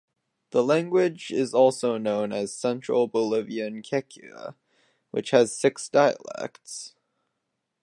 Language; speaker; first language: English; native; English